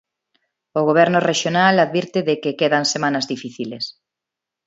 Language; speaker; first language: Galician; non-native, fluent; Spanish